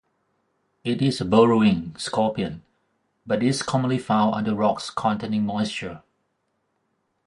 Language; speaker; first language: English; non-native, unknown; Thai